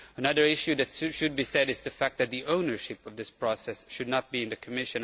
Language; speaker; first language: English; non-native, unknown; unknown